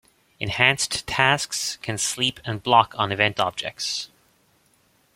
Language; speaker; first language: English; native; English